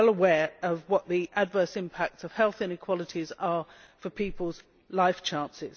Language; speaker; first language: English; native; English